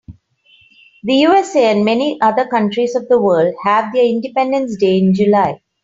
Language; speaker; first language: English; non-native, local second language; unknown